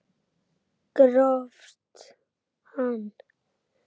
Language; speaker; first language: Icelandic; native; Icelandic